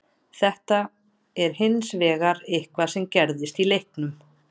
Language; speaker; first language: Icelandic; native; Icelandic